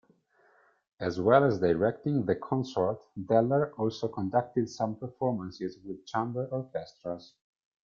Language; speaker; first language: English; non-native, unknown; Italian